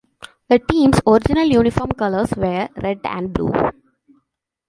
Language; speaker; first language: English; non-native, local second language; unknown